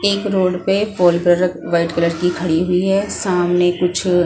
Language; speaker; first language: Hindi; non-native, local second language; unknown